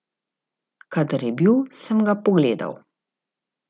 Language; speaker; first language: Slovenian; native; Slovenian